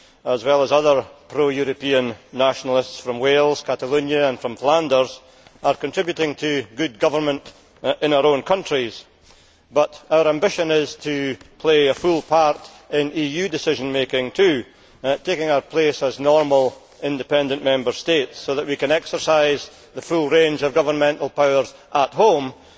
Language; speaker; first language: English; native; English